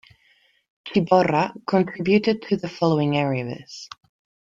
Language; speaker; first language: English; non-native, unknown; Spanish